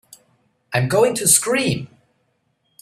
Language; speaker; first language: English; non-native, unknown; German